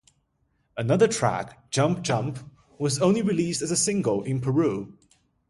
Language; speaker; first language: English; non-native, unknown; Chinese